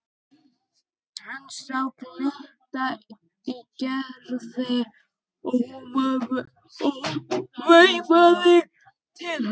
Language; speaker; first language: Icelandic; native; Icelandic